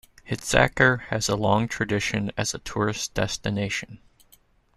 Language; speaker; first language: English; native; English